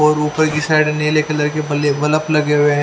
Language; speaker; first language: Hindi; native; Hindi